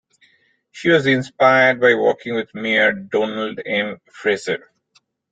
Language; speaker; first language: English; non-native, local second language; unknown